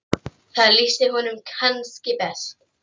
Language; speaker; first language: Icelandic; non-native, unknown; English